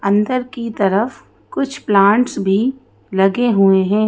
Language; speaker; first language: Hindi; native; Hindi